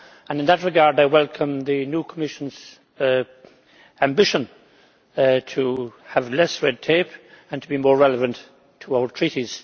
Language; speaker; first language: English; native; English